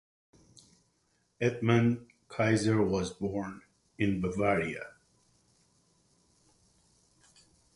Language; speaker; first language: English; native; English